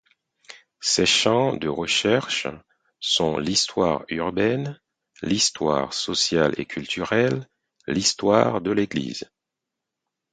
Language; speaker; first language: French; non-native, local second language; Haitian Creole